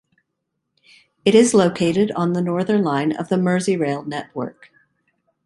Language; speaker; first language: English; native; English